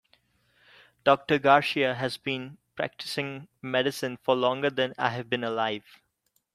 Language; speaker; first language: English; non-native, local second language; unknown